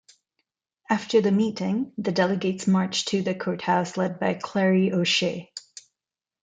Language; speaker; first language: English; non-native, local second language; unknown